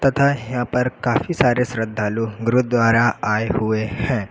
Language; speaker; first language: Hindi; native; Hindi